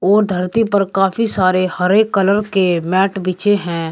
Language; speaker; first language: Hindi; native; Hindi